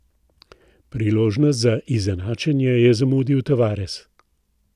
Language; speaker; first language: Slovenian; native; Slovenian